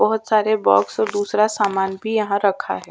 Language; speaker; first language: Hindi; native; Hindi